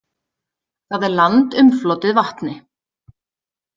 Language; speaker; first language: Icelandic; native; Icelandic